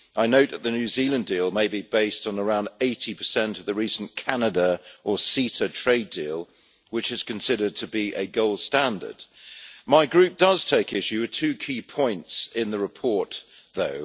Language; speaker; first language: English; native; English